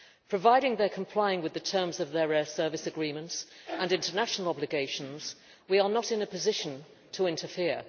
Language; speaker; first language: English; native; English